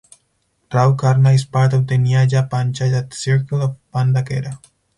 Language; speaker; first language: English; non-native, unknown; Spanish